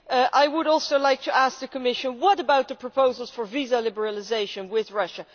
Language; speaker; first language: English; non-native, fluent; Dutch